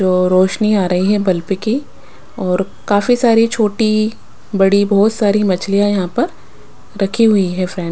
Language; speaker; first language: Hindi; non-native, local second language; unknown